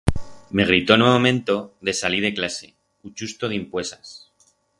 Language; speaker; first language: Aragonese; non-native, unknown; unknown